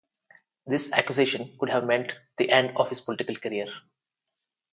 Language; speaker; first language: English; non-native, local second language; Telugu